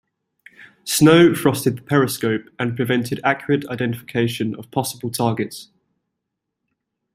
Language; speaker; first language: English; native; English